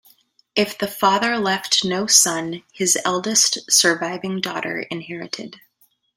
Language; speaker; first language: English; native; English